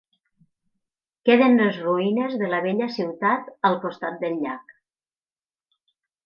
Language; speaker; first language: Catalan; native; Catalan